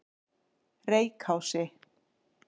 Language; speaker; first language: Icelandic; native; Icelandic